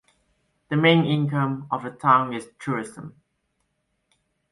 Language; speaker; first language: English; non-native, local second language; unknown